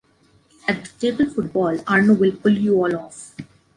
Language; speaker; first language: English; non-native, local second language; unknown